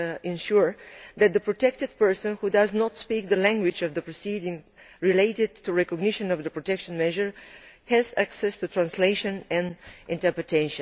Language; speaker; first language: English; non-native, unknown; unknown